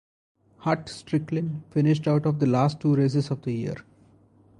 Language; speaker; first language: English; non-native, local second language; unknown